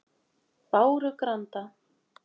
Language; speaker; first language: Icelandic; native; Icelandic